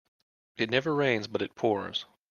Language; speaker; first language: English; native; English